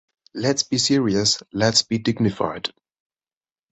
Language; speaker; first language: English; non-native, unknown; German